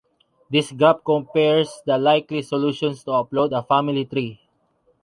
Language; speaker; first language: English; non-native, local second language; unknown